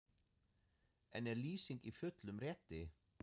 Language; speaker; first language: Icelandic; non-native, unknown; German